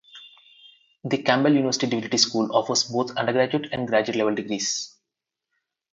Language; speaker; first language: English; non-native, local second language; Telugu